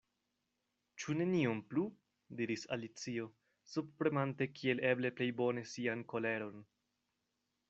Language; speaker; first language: Esperanto; non-native, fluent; Spanish